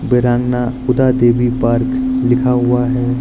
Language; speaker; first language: Hindi; native; Hindi